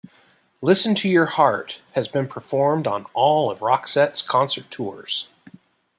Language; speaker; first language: English; native; English